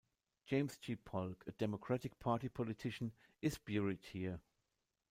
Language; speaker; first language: English; non-native, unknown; German